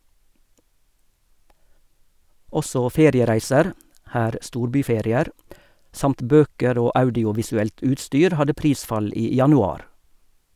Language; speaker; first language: Norwegian; native; Norwegian